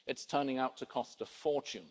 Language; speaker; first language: English; native; English